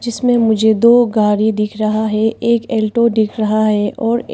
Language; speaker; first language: Hindi; early bilingual, other home language; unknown